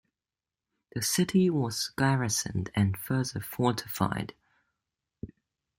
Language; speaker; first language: English; native; English